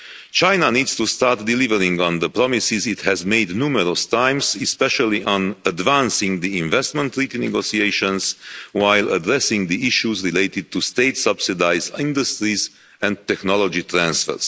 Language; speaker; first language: English; non-native, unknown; Romanian